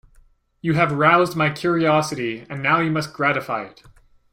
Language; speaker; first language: English; native; English